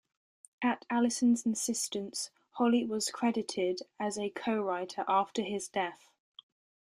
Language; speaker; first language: English; native; English